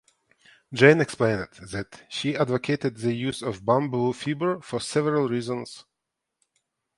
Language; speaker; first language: English; non-native, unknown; Ukrainian